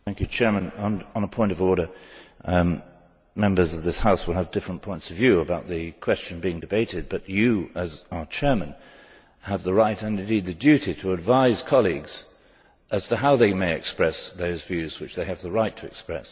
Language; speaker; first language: English; native; English